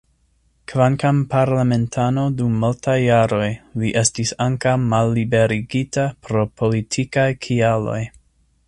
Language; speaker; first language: Esperanto; non-native, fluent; English